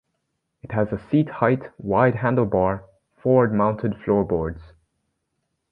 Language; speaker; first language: English; native; English